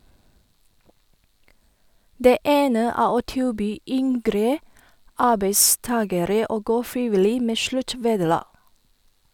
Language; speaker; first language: Norwegian; non-native, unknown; Chinese